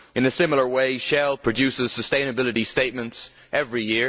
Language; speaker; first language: English; native; English